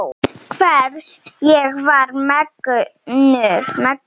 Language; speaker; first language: Icelandic; non-native, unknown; Slovenian